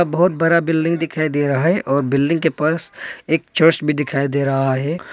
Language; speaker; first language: Hindi; non-native, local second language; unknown